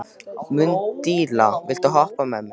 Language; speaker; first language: Icelandic; native; Icelandic